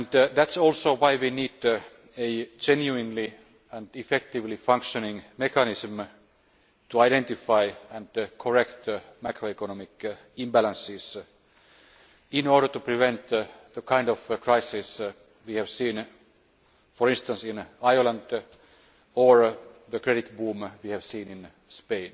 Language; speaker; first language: English; non-native, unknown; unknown